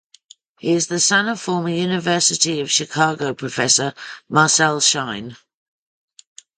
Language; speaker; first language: English; native; English